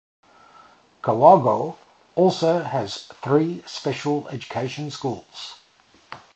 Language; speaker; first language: English; native; English